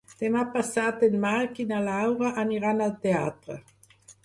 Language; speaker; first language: Catalan; non-native, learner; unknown